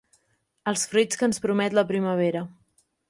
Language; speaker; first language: Catalan; native; Catalan